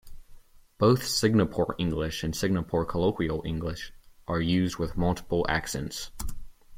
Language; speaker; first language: English; native; English